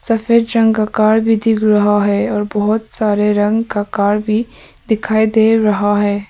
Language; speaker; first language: Hindi; early bilingual, other home language; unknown